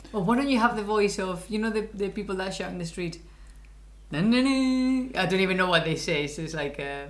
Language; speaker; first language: English; non-native, fluent; Spanish